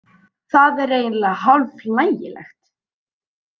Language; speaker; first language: Icelandic; native; Icelandic